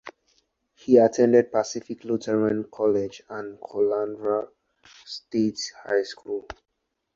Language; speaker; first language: English; non-native, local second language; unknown